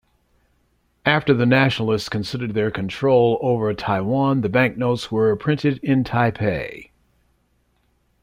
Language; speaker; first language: English; native; English